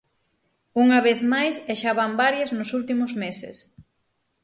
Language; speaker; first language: Galician; native; Galician